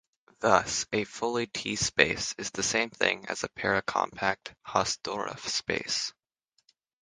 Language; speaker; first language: English; native; English